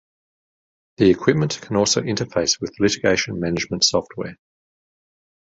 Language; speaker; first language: English; native; English